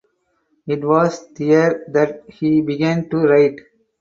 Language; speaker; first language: English; non-native, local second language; Tamil